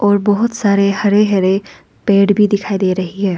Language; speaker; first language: Hindi; non-native, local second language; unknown